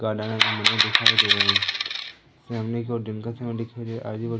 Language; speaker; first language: Hindi; native; Hindi